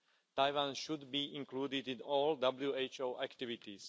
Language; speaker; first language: English; non-native, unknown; Slovak